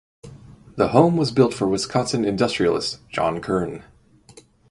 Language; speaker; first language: English; native; English